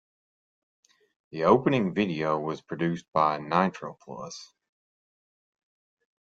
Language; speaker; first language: English; native; English